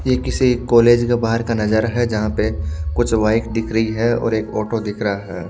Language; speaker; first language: Hindi; native; Hindi